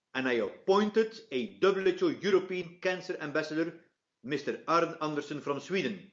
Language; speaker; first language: English; non-native, fluent; Dutch